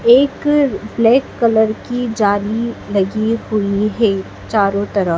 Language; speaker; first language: Hindi; native; Hindi